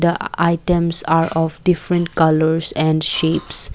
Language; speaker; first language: English; non-native, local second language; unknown